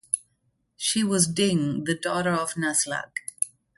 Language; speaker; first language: English; non-native, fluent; German